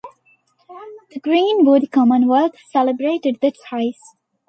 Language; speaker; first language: English; non-native, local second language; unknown